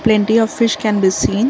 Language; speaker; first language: English; non-native, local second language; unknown